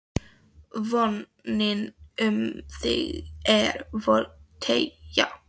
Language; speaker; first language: Icelandic; non-native, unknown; Polish